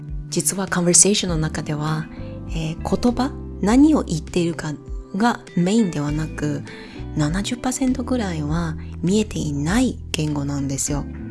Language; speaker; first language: Japanese; non-native, fluent; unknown